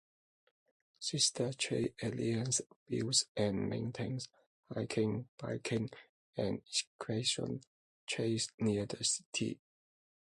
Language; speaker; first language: English; non-native, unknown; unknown